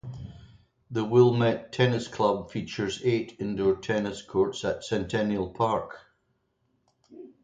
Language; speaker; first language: English; native; English